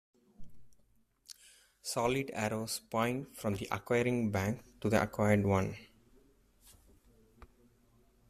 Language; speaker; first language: English; non-native, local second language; Tamil